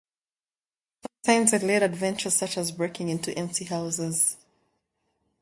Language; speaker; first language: English; native; English